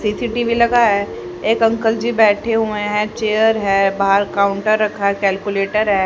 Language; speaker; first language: Hindi; native; Hindi